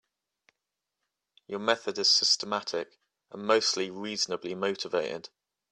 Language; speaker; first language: English; native; English